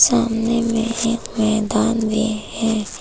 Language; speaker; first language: Hindi; early bilingual, other home language; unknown